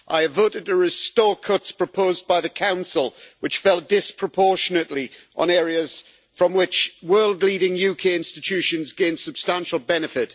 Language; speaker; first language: English; native; English